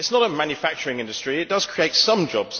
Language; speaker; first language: English; native; English